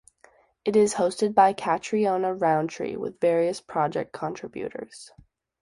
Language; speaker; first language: English; native; English